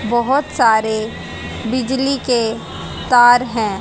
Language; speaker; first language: Hindi; native; Hindi